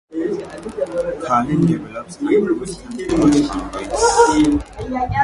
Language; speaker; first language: English; non-native, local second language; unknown